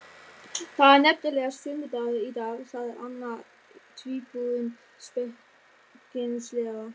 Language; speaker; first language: Icelandic; non-native, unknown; German